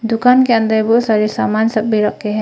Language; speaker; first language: Hindi; non-native, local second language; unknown